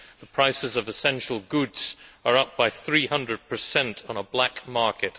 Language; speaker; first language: English; native; English